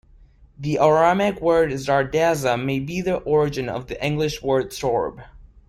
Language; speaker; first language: English; non-native, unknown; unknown